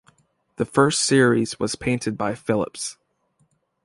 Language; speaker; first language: English; native; English